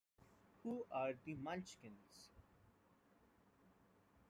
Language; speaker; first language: English; non-native, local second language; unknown